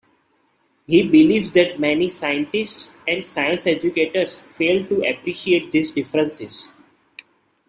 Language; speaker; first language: English; non-native, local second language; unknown